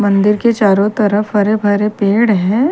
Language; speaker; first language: Hindi; native; Hindi